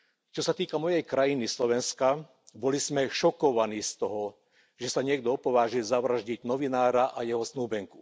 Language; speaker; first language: Slovak; non-native, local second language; Hungarian